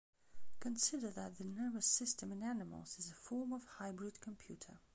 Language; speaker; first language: English; non-native, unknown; Belarusian